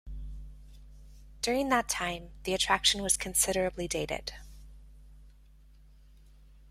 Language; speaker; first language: English; native; English